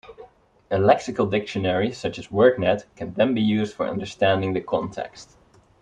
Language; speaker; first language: English; non-native, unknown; Dutch